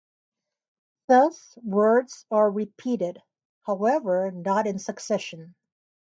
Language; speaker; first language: English; native; English